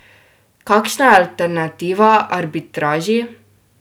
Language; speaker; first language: Slovenian; native; Slovenian